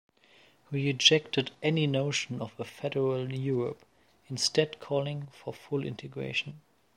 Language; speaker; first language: English; non-native, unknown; German